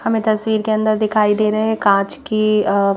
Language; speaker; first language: Hindi; native; Hindi